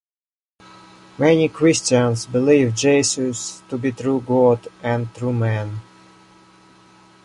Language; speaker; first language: English; non-native, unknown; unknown